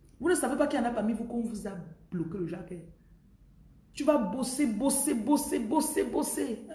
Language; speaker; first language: French; non-native, local second language; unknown